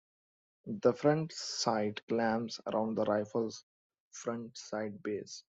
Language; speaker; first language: English; non-native, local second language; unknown